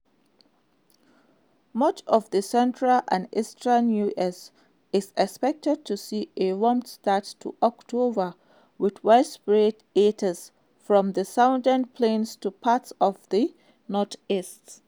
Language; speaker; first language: English; non-native, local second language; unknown